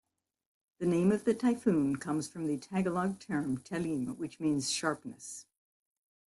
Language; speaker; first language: English; native; English